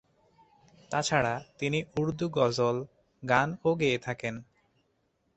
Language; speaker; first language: Bangla; non-native, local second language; Chittagonian